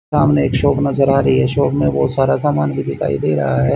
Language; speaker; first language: Hindi; native; Hindi